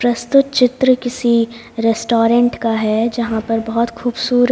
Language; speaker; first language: Hindi; native; Hindi